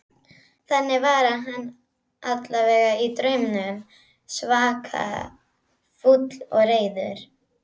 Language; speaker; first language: Icelandic; native; Icelandic